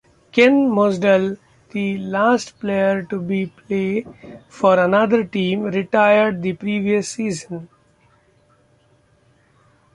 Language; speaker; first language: English; non-native, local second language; Marathi